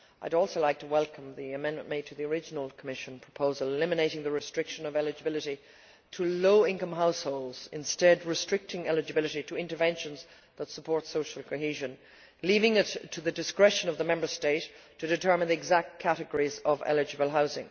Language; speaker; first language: English; native; English